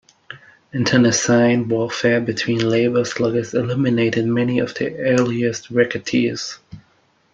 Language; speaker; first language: English; non-native, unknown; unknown